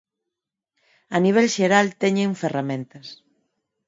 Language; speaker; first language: Galician; non-native, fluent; Spanish